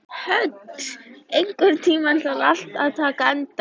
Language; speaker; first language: Icelandic; native; Icelandic